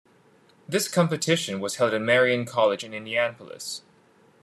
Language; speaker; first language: English; non-native, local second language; Cantonese